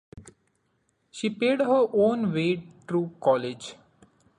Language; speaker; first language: English; non-native, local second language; Marathi